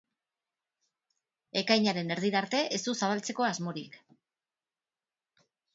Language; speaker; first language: Basque; non-native, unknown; Spanish